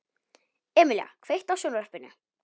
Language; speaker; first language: Icelandic; non-native, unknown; Polish